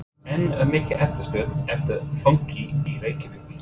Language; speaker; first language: Icelandic; non-native, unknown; English